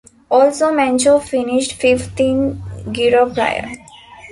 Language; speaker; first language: English; non-native, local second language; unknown